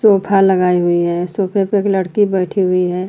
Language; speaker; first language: Hindi; native; Hindi